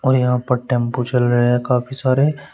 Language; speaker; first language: Hindi; native; Hindi